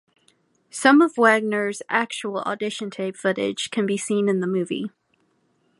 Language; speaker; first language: English; native; English